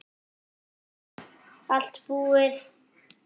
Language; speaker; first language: Icelandic; non-native, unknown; French